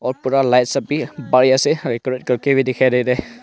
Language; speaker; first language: Hindi; non-native, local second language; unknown